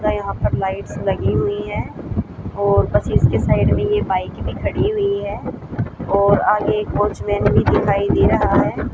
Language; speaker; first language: Hindi; native; Hindi